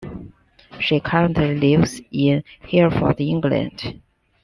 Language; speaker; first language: English; non-native, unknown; Chinese